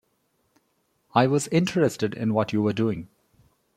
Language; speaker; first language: English; non-native, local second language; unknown